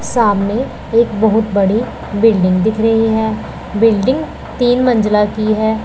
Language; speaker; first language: Hindi; non-native, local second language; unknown